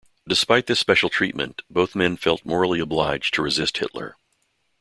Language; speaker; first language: English; native; English